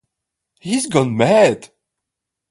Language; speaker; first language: English; non-native, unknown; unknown